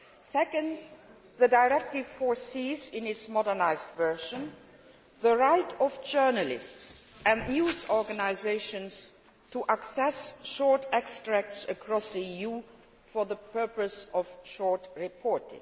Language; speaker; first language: English; non-native, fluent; Luxembourgish